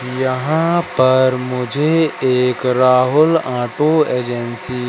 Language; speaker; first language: Hindi; native; Hindi